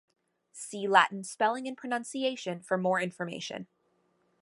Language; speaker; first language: English; native; English